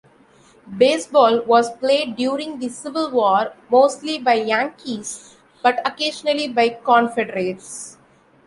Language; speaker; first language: English; non-native, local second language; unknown